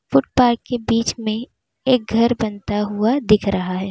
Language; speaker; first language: Hindi; native; Hindi